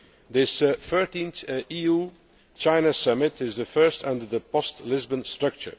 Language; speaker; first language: English; non-native, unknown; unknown